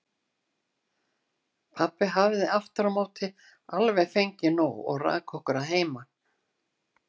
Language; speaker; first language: Icelandic; native; Icelandic